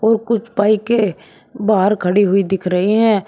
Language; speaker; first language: Hindi; native; Hindi